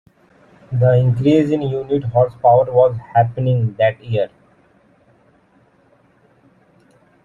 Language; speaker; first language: English; non-native, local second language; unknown